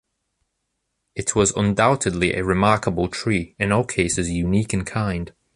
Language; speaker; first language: English; native; English